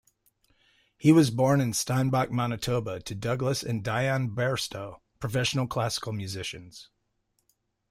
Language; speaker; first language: English; native; English